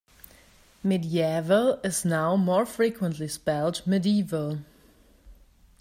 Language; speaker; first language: English; non-native, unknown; German